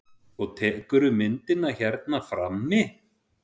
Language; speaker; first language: Icelandic; native; Icelandic